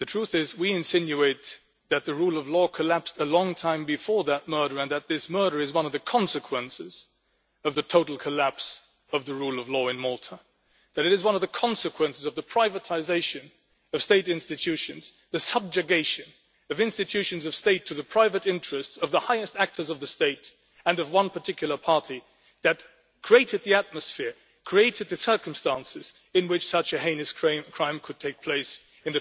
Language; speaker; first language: English; non-native, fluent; Luxembourgish